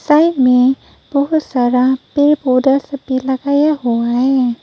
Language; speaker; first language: Hindi; non-native, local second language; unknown